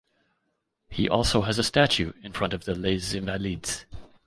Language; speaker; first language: English; native; English